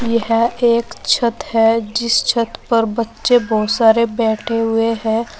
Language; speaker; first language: Hindi; native; Hindi